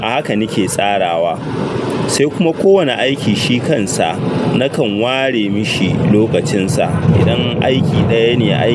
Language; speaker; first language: Hausa; native; Hausa